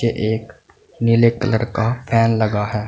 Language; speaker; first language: Hindi; native; Hindi